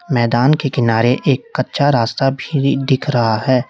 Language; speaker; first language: Hindi; native; Hindi